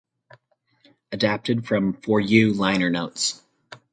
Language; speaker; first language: English; native; English